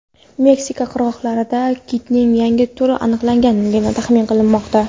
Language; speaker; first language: Uzbek; non-native, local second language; Kara-Kalpak